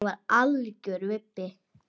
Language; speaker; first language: Icelandic; native; Icelandic